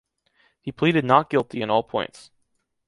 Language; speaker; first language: English; native; English